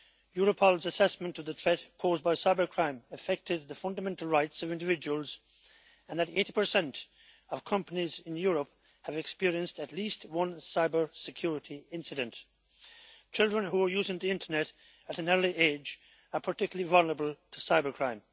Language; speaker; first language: English; native; English